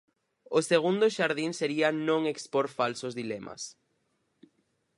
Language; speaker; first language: Galician; native; Galician